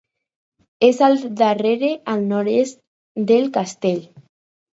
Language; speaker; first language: Catalan; non-native, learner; Spanish